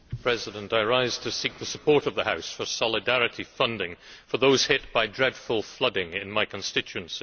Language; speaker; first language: English; native; English